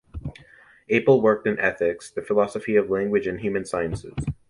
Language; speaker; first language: English; native; English